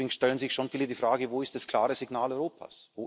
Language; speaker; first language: German; native; German